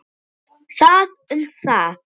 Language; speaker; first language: Icelandic; native; Icelandic